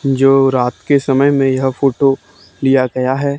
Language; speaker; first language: Hindi; native; Hindi